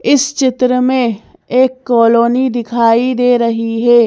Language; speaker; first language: Hindi; native; Hindi